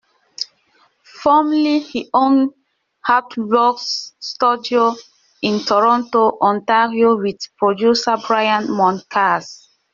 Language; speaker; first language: English; non-native, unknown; French